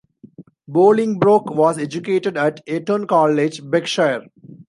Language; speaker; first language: English; non-native, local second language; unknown